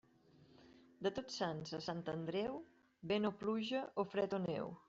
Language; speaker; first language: Catalan; native; Catalan